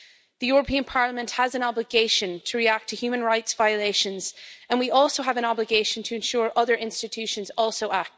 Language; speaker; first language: English; native; English